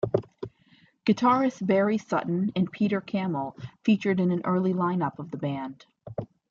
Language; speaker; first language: English; native; English